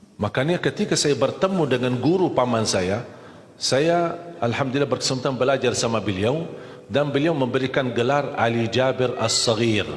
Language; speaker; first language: Malay; non-native, fluent; Arabic